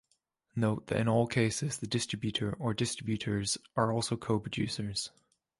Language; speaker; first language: English; native; English